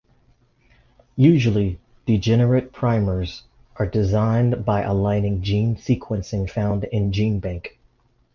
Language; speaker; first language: English; native; English